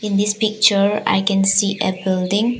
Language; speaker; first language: English; non-native, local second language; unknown